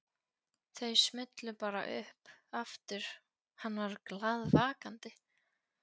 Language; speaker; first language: Icelandic; non-native, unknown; Polish